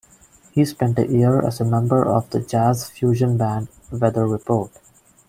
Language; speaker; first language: English; non-native, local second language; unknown